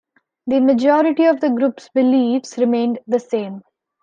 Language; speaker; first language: English; non-native, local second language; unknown